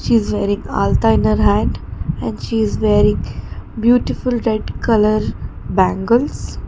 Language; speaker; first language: English; non-native, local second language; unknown